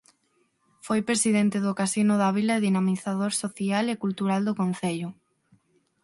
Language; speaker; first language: Galician; non-native, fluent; Spanish